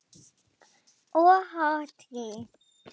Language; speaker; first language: Icelandic; non-native, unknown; German